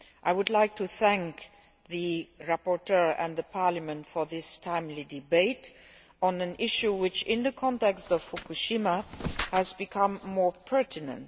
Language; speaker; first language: English; non-native, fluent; Luxembourgish